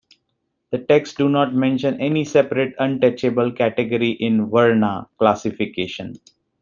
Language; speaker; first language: English; non-native, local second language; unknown